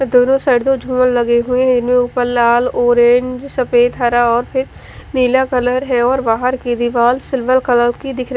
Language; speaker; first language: Hindi; native; Hindi